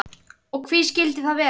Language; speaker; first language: Icelandic; native; Icelandic